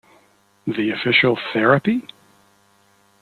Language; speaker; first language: English; native; English